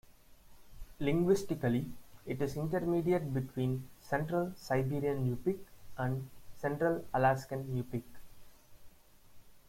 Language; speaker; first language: English; non-native, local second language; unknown